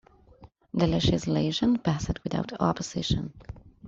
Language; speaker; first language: English; non-native, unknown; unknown